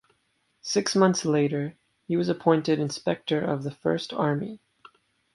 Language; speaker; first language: English; native; English